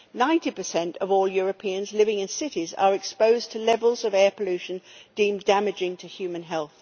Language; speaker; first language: English; native; English